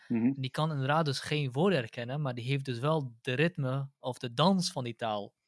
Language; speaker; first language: Dutch; early bilingual, other home language; Central Kurdish